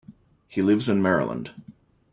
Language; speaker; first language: English; native; English